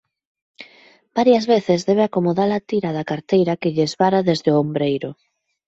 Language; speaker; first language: Galician; native; Galician